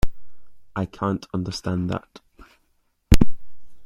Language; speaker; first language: English; native; English